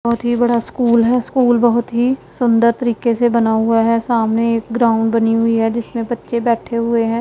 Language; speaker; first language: Hindi; non-native, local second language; Punjabi